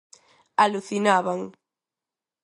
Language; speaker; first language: Galician; non-native, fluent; Spanish